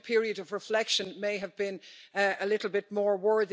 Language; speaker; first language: English; native; English